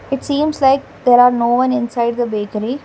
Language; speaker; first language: English; non-native, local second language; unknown